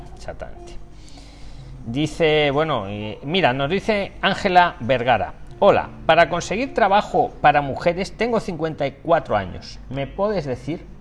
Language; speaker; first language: Spanish; native; Spanish